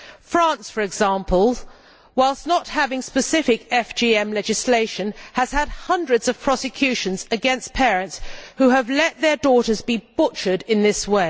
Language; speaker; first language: English; native; English